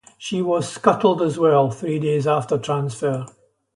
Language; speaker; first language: English; native; English